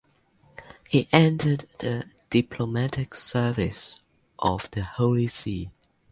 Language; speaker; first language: English; non-native, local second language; Cantonese